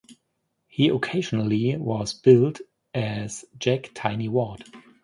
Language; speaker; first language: English; non-native, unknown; German